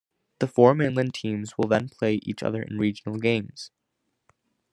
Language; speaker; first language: English; native; English